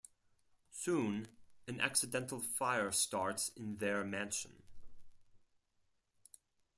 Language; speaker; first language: English; non-native, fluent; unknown